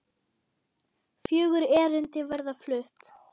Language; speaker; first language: Icelandic; non-native, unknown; German